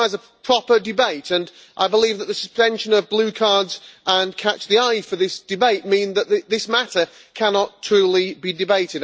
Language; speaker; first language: English; native; English